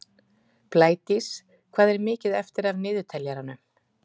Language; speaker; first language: Icelandic; native; Icelandic